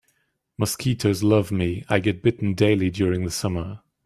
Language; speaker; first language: English; native; English